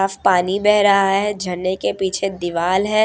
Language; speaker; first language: Hindi; non-native, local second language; Gujarati